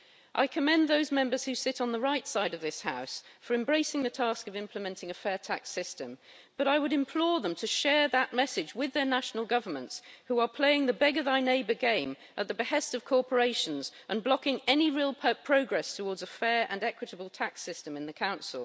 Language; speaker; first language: English; native; English